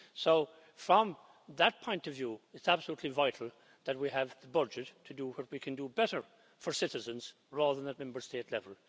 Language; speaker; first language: English; native; English